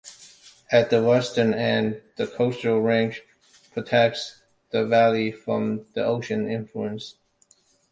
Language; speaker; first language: English; non-native, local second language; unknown